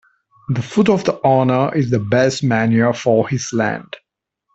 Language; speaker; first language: English; non-native, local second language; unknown